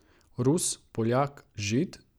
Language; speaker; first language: Slovenian; non-native, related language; Croatian